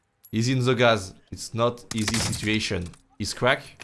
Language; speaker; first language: English; non-native, learner; French